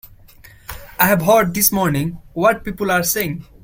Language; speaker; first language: English; non-native, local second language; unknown